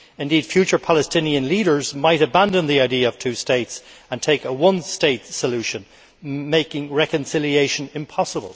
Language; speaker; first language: English; native; English